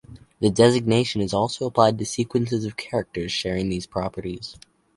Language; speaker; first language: English; native; English